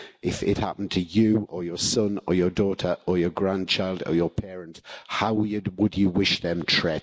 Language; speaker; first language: English; native; English